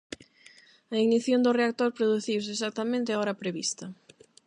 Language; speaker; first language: Galician; non-native, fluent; Spanish